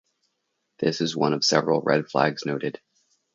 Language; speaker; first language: English; native; English